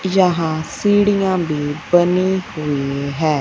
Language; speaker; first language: Hindi; non-native, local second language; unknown